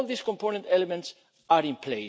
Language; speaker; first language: English; non-native, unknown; Spanish